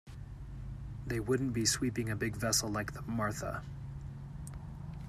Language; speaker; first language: English; native; English